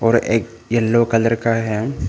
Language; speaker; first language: Hindi; non-native, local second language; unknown